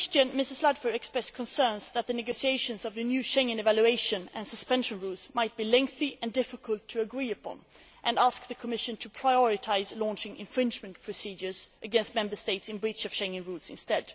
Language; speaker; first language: English; non-native, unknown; Swedish